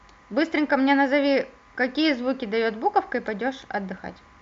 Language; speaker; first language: Russian; native; Russian